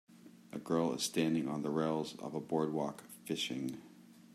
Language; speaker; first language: English; native; English